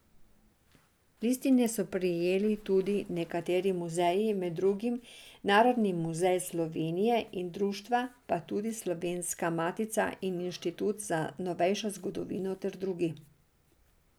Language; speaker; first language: Slovenian; non-native, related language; Serbian